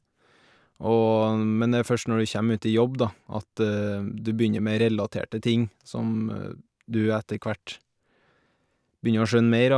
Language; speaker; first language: Norwegian; native; Norwegian